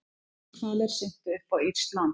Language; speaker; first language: Icelandic; native; Icelandic